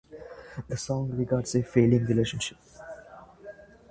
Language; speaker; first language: English; non-native, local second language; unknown